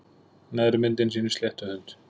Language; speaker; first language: Icelandic; native; Icelandic